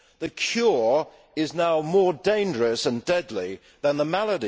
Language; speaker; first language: English; native; English